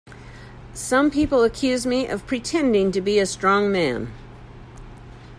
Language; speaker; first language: English; native; English